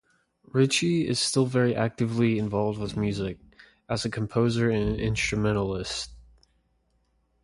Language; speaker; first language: English; native; English